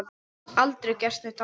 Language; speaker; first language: Icelandic; non-native, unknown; English